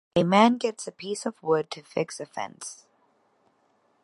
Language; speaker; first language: English; native; English